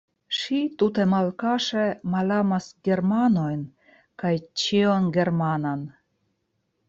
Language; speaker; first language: Esperanto; non-native, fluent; Russian